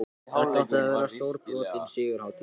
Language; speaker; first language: Icelandic; non-native, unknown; Japanese